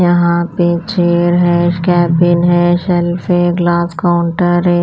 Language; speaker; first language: Hindi; non-native, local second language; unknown